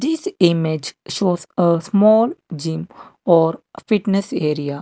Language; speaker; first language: English; non-native, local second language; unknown